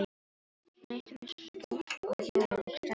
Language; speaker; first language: Icelandic; non-native, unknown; Filipino